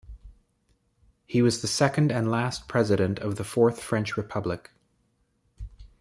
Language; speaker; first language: English; native; English